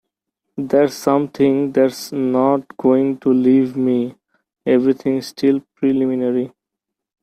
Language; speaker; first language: English; non-native, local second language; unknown